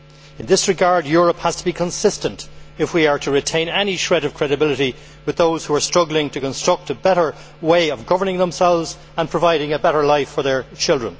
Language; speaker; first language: English; native; English